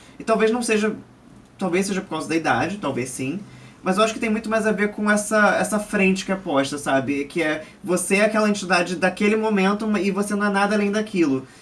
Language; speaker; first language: Portuguese; early bilingual, other home language; Chinese